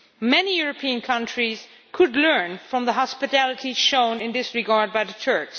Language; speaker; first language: English; non-native, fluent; Dutch